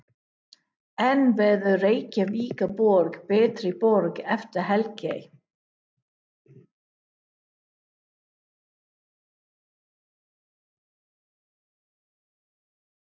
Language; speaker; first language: Icelandic; non-native, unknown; English